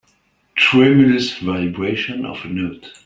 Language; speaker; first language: English; native; English